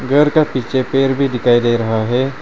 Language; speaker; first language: Hindi; non-native, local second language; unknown